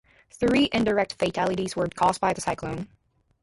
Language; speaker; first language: English; native; English